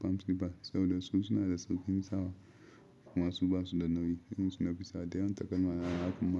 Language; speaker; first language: Hausa; non-native, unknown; Yoruba